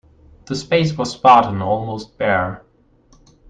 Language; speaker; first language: English; native; English